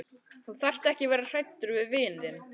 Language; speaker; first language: Icelandic; native; Icelandic